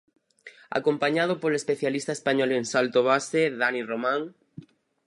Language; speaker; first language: Galician; native; Galician